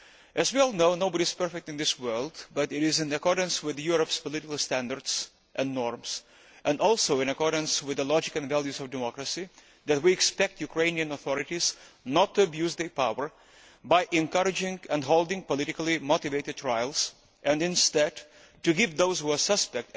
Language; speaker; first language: English; non-native, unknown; Lithuanian